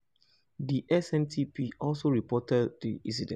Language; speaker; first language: English; non-native, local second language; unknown